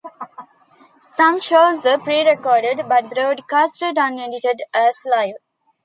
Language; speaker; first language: English; non-native, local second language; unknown